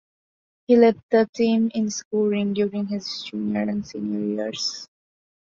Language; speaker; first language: English; non-native, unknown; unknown